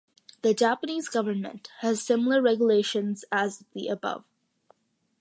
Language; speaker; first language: English; early bilingual, other home language; Malayalam